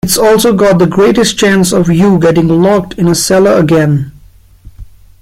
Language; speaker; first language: English; non-native, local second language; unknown